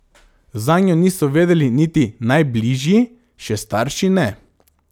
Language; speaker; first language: Slovenian; non-native, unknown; Macedonian